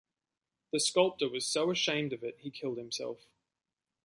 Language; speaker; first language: English; native; English